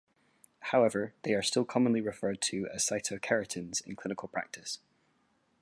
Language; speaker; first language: English; native; English